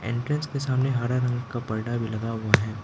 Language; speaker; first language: Hindi; non-native, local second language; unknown